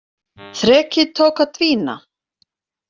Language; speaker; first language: Icelandic; native; Icelandic